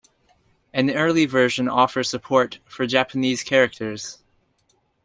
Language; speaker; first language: English; native; English